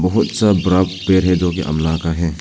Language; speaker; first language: Hindi; non-native, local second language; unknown